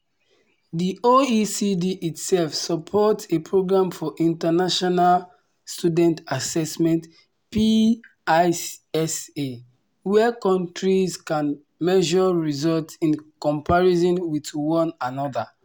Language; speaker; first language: English; non-native, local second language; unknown